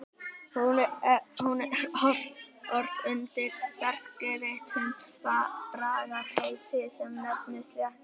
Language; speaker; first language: Icelandic; native; Icelandic